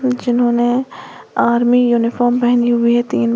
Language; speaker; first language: Hindi; native; Hindi